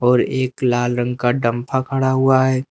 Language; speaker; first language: Hindi; native; Hindi